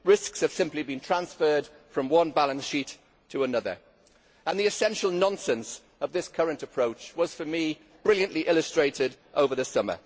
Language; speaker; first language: English; native; English